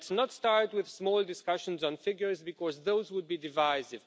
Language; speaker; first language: English; non-native, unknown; Romanian